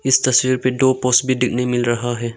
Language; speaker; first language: Hindi; non-native, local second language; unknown